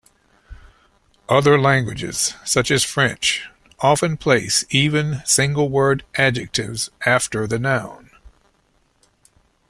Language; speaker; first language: English; native; English